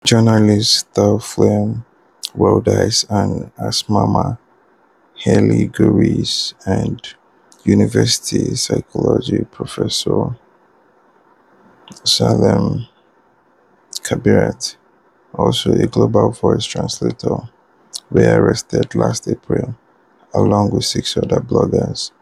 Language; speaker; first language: English; non-native, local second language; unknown